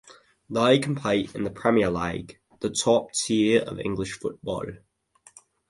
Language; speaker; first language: English; native; English